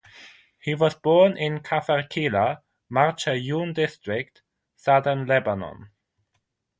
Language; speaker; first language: English; non-native, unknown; German